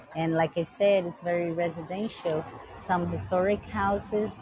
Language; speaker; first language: English; non-native, fluent; Portuguese